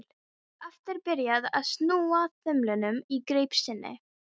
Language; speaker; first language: Icelandic; non-native, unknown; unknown